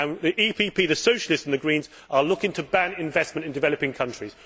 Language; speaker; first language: English; native; English